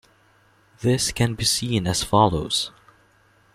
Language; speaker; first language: English; non-native, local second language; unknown